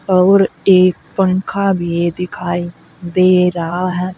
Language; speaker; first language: Hindi; native; Hindi